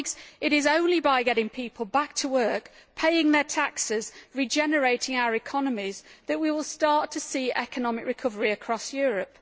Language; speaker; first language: English; native; English